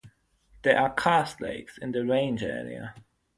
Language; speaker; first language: English; non-native, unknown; German